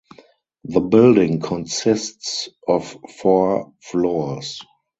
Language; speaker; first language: English; non-native, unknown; German